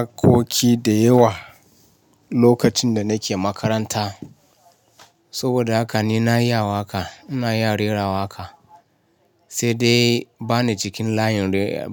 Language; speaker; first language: Hausa; non-native, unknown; Yoruba